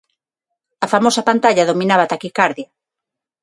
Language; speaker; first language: Galician; non-native, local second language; Spanish